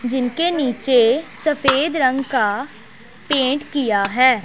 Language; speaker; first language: Hindi; non-native, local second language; Punjabi